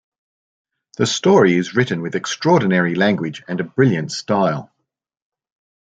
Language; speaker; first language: English; native; English